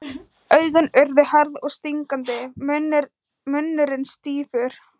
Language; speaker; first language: Icelandic; non-native, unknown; Thai